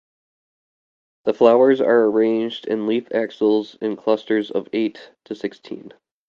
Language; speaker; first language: English; native; English